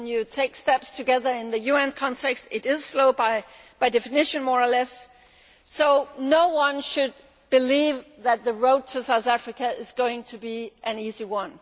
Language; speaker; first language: English; non-native, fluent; Danish